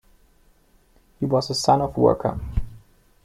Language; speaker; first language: English; non-native, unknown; German